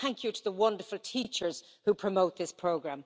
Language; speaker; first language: English; native; English